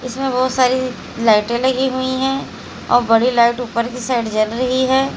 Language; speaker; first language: Hindi; native; Hindi